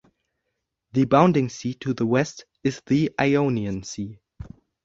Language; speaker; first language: English; non-native, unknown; German